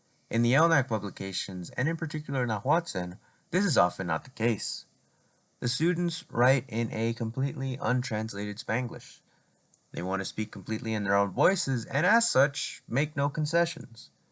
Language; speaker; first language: English; native; English